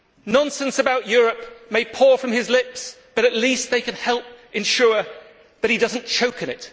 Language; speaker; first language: English; native; English